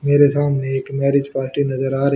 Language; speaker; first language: Hindi; native; Hindi